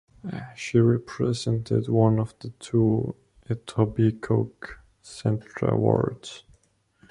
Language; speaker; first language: English; non-native, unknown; Estonian